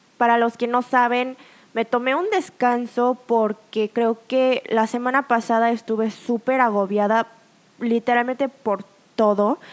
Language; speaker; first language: Spanish; early bilingual, other home language; Korean